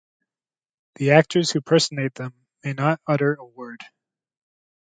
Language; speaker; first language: English; native; English